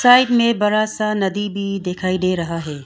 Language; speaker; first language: Hindi; non-native, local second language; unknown